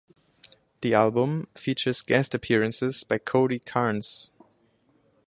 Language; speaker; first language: English; non-native, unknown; German